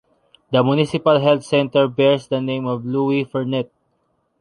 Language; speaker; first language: English; non-native, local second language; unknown